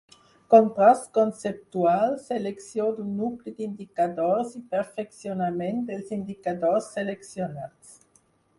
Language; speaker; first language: Catalan; non-native, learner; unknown